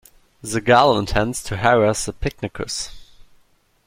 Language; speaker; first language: English; non-native, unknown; German